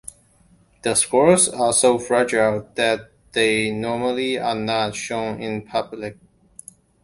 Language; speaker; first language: English; non-native, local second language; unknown